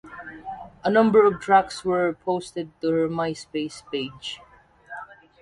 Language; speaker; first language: English; non-native, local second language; Waray